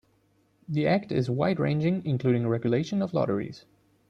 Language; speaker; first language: English; non-native, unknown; German